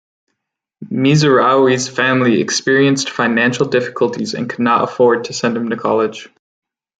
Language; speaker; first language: English; native; English